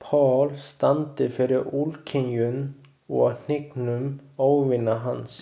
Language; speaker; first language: Icelandic; non-native, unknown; Chinese